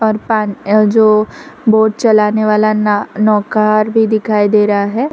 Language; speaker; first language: Hindi; non-native, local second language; Gujarati